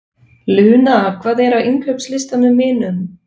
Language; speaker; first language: Icelandic; non-native, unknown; Swiss German